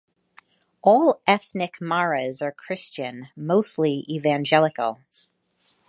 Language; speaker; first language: English; native; English